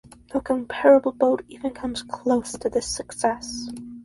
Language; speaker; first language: English; native; English